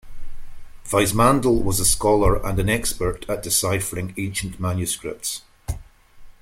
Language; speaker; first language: English; native; English